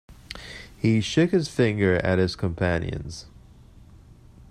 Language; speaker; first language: English; native; English